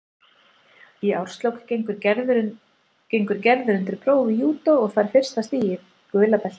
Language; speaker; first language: Icelandic; native; Icelandic